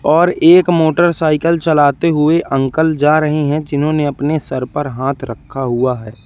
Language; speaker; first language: Hindi; native; Hindi